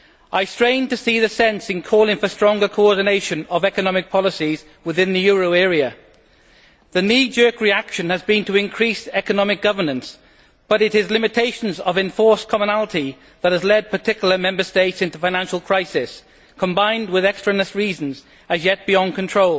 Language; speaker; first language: English; native; English